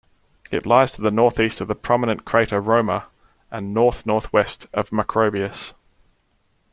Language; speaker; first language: English; native; English